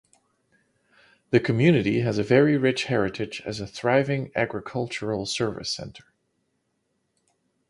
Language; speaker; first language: English; non-native, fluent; Dutch